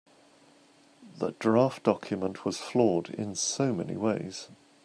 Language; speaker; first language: English; native; English